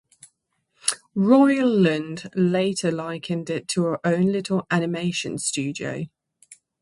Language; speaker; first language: English; native; English